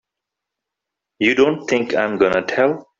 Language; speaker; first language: English; non-native, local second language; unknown